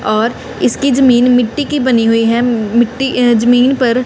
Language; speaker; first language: Hindi; non-native, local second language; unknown